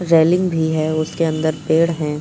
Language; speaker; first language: Hindi; native; Hindi